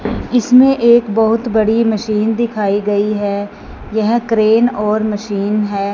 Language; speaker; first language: Hindi; non-native, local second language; Punjabi